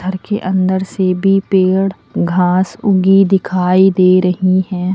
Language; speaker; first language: Hindi; native; Hindi